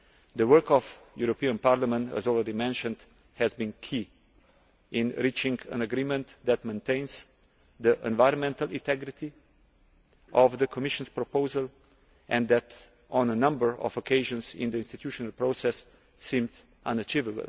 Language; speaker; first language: English; non-native, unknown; Slovenian